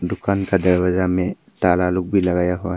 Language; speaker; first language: Hindi; non-native, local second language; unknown